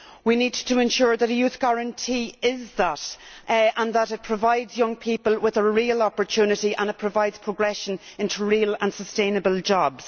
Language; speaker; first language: English; native; English